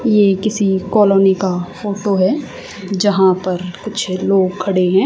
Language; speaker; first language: Hindi; native; Hindi